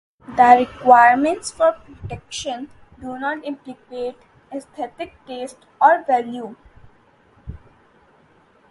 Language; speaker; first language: English; non-native, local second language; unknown